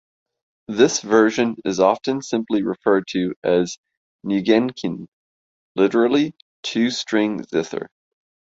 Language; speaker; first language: English; native; English